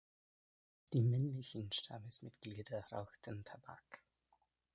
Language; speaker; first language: German; non-native, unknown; English